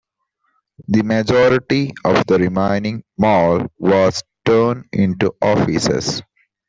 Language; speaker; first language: English; non-native, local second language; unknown